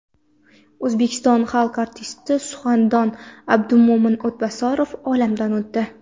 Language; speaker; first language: Uzbek; non-native, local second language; Kara-Kalpak